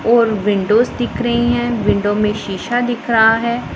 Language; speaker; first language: Hindi; non-native, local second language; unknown